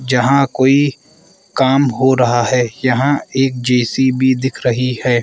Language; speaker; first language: Hindi; non-native, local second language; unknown